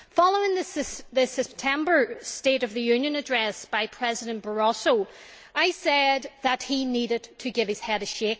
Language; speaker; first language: English; native; English